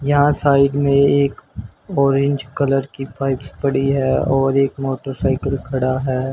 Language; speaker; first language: Hindi; native; Hindi